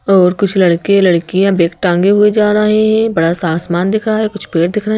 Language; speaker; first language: Hindi; native; Hindi